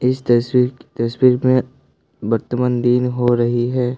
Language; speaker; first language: Hindi; non-native, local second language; Assamese